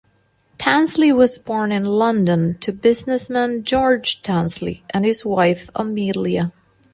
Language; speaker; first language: English; non-native, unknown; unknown